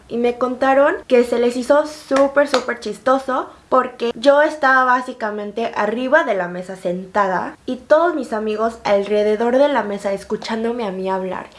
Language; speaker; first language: Spanish; early bilingual, other home language; Korean